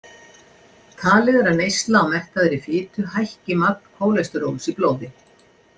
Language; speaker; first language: Icelandic; native; Icelandic